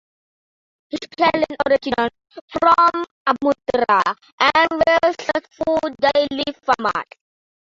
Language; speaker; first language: English; non-native, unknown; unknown